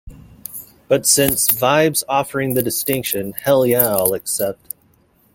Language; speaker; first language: English; native; English